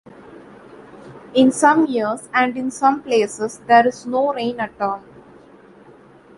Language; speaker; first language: English; non-native, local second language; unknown